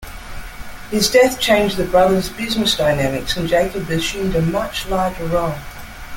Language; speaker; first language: English; native; English